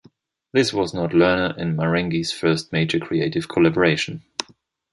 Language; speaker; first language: English; non-native, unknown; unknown